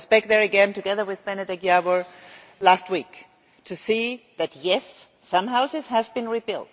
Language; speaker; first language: English; non-native, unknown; German